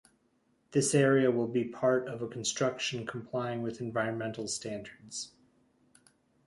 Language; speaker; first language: English; native; English